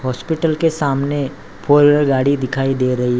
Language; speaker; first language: Hindi; non-native, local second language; Gujarati